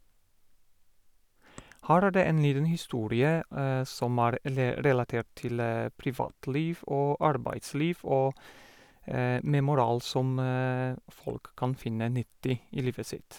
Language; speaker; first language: Norwegian; non-native, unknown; Polish